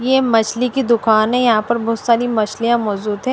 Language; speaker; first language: Hindi; non-native, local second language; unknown